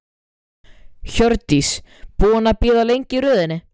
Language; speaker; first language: Icelandic; native; Icelandic